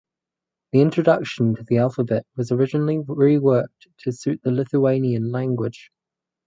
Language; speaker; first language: English; native; English